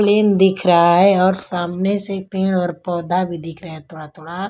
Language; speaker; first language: Hindi; non-native, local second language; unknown